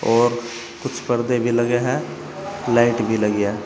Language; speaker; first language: Hindi; native; Hindi